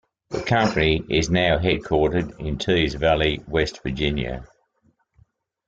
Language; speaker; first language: English; native; English